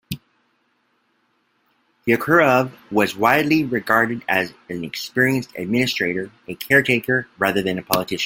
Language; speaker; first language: English; native; English